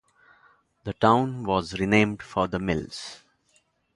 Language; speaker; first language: English; non-native, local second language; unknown